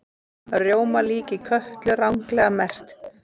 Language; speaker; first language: Icelandic; native; Icelandic